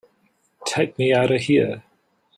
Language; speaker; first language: English; native; English